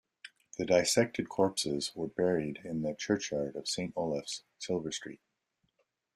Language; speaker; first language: English; native; English